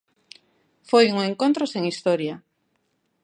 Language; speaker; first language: Galician; native; Galician